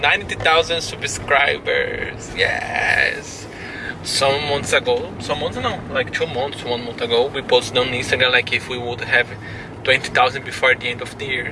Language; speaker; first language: English; non-native, fluent; Portuguese